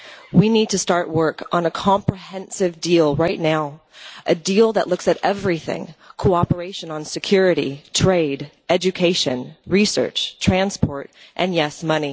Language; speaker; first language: English; non-native, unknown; Dutch